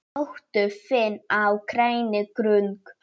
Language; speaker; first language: Icelandic; non-native, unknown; Polish